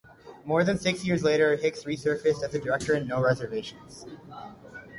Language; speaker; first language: English; native; English